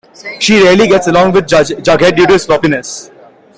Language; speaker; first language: English; non-native, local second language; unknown